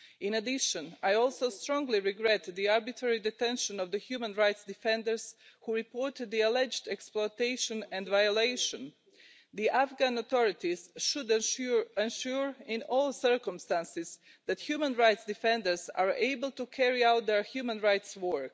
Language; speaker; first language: English; non-native, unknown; Croatian